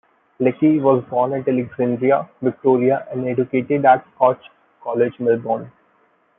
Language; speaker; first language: English; non-native, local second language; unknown